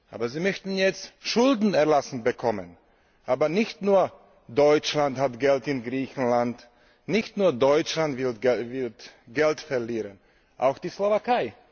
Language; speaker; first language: German; non-native, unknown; Slovak